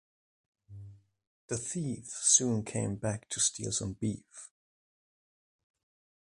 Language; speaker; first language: English; non-native, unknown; German